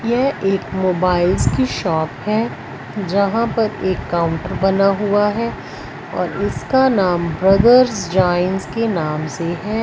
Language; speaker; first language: Hindi; non-native, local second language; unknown